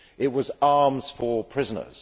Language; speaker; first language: English; native; English